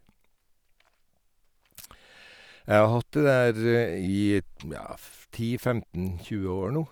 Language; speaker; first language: Norwegian; native; Norwegian